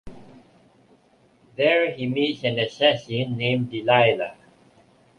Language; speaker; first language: English; non-native, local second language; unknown